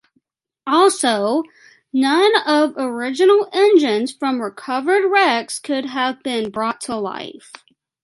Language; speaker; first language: English; native; English